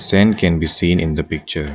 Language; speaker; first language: English; non-native, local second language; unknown